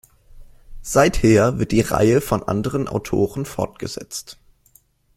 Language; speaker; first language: German; native; German